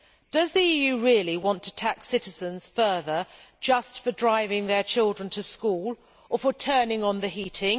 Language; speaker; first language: English; native; English